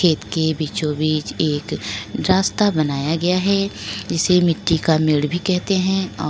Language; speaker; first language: Hindi; native; Hindi